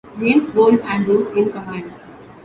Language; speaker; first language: English; non-native, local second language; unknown